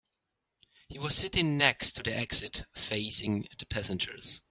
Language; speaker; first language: English; native; English